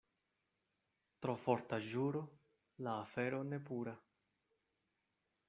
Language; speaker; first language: Esperanto; non-native, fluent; Spanish